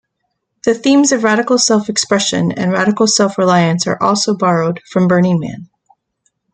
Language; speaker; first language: English; native; English